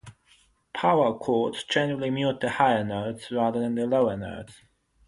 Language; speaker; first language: English; non-native, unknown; German